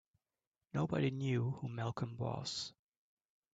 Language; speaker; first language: English; native; English